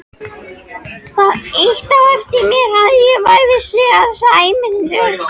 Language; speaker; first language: Icelandic; non-native, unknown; French